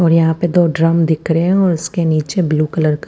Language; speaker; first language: Hindi; non-native, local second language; Punjabi